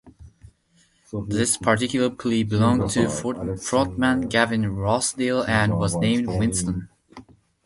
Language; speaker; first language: English; non-native, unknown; Japanese